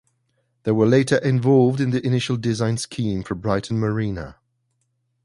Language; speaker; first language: English; non-native, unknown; French